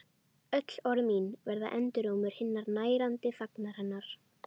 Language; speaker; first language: Icelandic; native; Icelandic